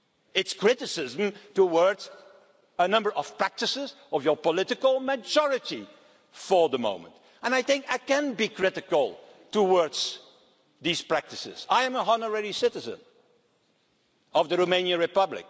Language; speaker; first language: English; non-native, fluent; Dutch